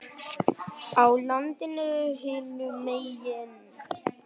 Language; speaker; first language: Icelandic; non-native, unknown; Vietnamese